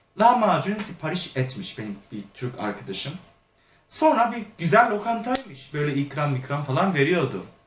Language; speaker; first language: Turkish; non-native, fluent; Korean